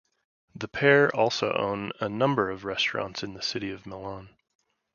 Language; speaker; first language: English; native; English